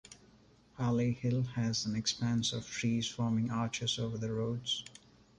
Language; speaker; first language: English; non-native, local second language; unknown